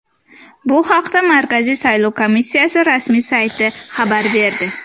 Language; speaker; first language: Uzbek; native; Uzbek